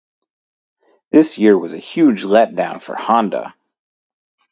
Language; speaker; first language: English; native; English